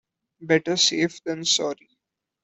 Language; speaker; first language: English; non-native, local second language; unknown